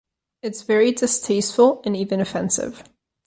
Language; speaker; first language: English; non-native, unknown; Catalan